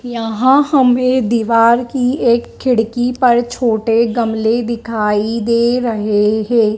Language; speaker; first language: Hindi; native; Hindi